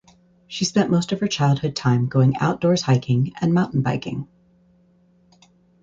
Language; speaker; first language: English; native; English